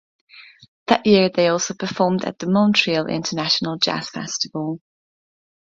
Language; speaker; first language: English; non-native, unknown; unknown